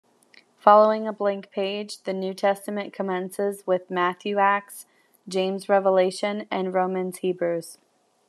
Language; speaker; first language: English; native; English